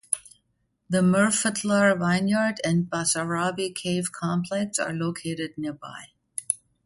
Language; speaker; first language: English; non-native, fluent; German